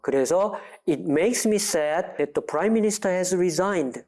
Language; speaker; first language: English; non-native, fluent; Korean